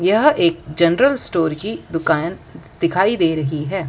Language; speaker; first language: Hindi; non-native, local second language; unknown